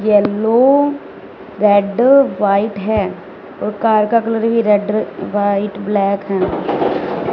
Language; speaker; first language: Hindi; non-native, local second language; Punjabi